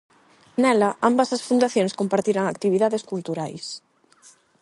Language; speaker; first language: Galician; non-native, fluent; Spanish